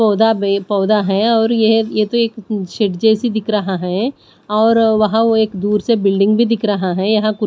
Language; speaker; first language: Hindi; non-native, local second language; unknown